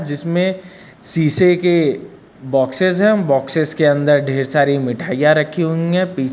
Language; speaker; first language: Hindi; native; Hindi